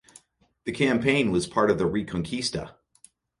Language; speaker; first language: English; native; English